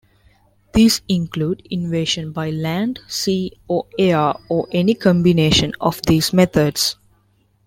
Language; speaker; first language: English; non-native, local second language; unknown